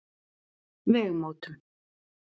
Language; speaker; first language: Icelandic; native; Icelandic